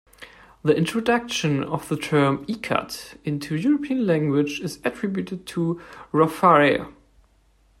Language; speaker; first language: English; non-native, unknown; German